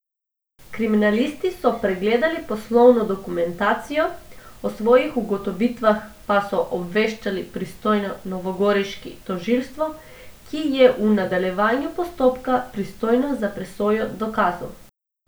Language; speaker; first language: Slovenian; non-native, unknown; Macedonian